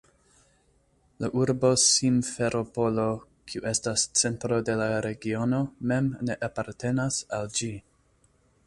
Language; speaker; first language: Esperanto; non-native, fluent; English